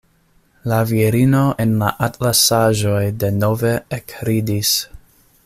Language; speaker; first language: Esperanto; non-native, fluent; English